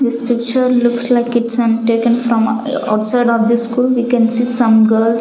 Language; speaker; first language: English; non-native, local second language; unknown